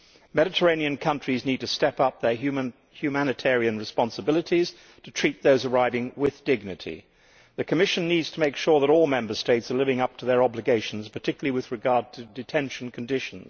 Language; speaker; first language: English; native; English